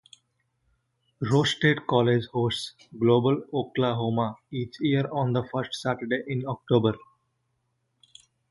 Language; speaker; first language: English; non-native, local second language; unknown